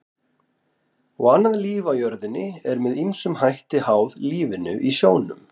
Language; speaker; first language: Icelandic; native; Icelandic